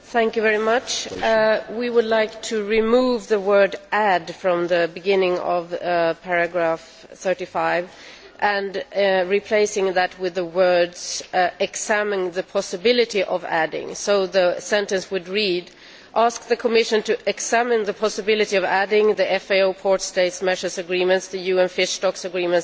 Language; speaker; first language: English; non-native, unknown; Swedish